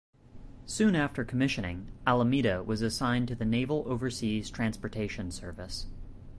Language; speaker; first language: English; native; English